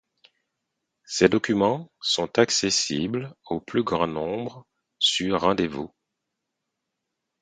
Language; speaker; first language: French; non-native, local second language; Haitian Creole